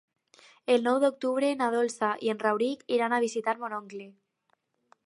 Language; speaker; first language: Catalan; non-native, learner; Spanish